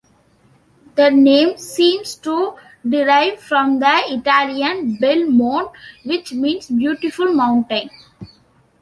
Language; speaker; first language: English; non-native, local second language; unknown